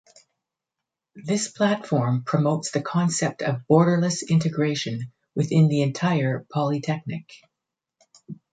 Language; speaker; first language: English; native; English